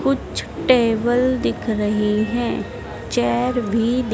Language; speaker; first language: Hindi; native; Hindi